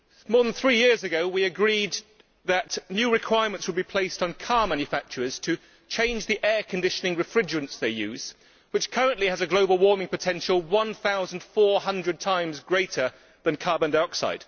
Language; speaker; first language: English; native; English